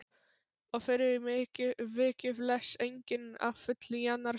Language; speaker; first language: Icelandic; non-native, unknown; Polish